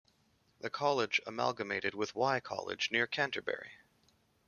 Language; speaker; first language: English; native; English